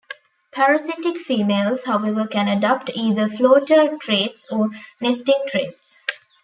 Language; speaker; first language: English; non-native, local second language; Tamil